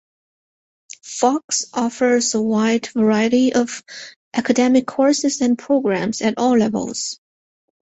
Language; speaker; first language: English; non-native, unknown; Chinese